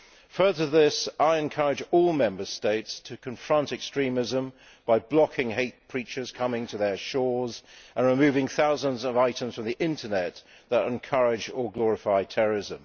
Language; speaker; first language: English; native; English